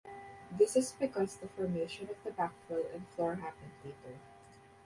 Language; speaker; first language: English; non-native, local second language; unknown